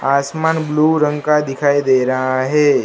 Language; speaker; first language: Hindi; non-native, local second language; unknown